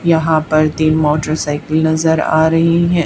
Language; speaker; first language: Hindi; native; Hindi